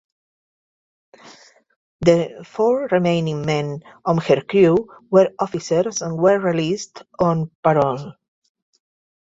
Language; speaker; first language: English; non-native, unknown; Catalan